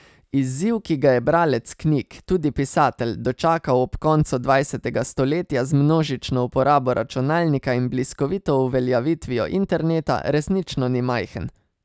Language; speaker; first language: Slovenian; native; Slovenian